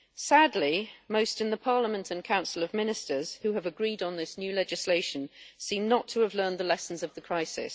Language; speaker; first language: English; native; English